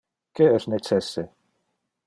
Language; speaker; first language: Interlingua; non-native, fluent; Dutch